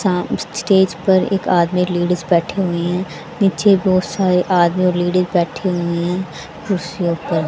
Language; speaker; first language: Hindi; native; Hindi